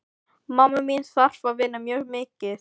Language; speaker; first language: Icelandic; non-native, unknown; Filipino